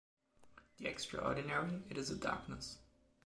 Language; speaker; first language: English; non-native, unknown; German